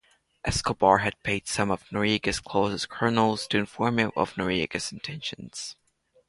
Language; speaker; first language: English; non-native, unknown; Latvian